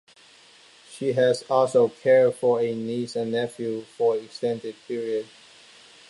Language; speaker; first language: English; non-native, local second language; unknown